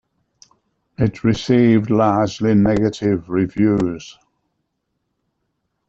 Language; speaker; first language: English; native; English